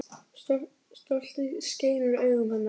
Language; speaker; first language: Icelandic; native; Icelandic